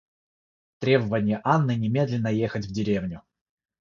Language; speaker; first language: Russian; non-native, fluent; Georgian